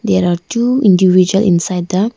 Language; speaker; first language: English; non-native, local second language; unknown